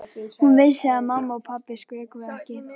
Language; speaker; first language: Icelandic; native; Icelandic